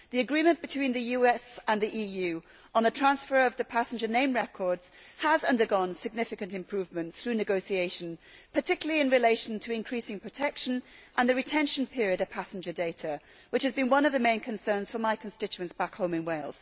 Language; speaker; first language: English; native; English